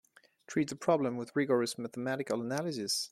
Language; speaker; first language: English; non-native, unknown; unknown